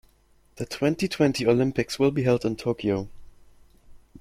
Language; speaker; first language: English; non-native, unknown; German